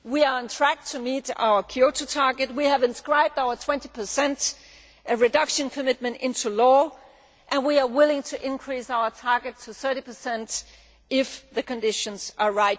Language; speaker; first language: English; non-native, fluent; Danish